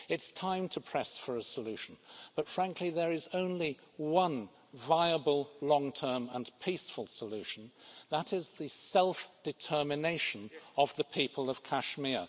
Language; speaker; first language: English; native; English